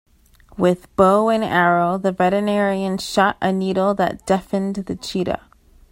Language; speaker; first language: English; native; English